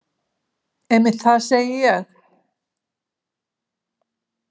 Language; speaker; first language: Icelandic; native; Icelandic